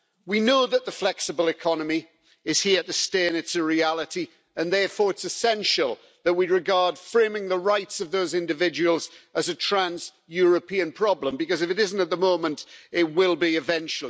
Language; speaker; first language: English; native; English